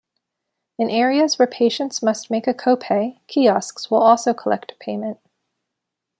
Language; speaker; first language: English; native; English